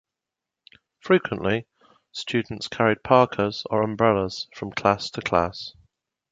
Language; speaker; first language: English; native; English